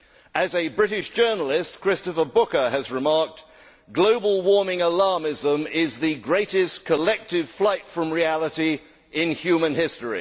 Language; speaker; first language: English; native; English